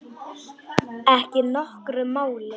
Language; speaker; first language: Icelandic; non-native, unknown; Polish